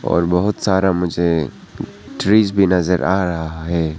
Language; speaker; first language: Hindi; non-native, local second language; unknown